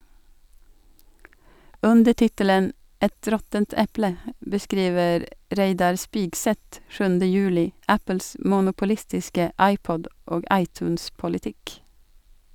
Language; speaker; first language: Norwegian; non-native, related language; Swedish